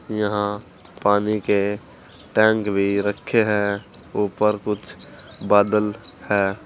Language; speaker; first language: Hindi; native; Hindi